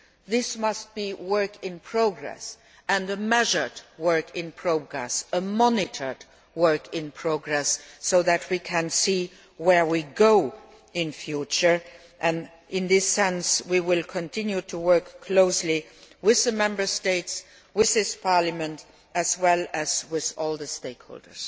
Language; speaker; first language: English; non-native, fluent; Luxembourgish